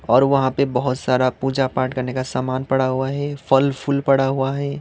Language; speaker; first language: Hindi; non-native, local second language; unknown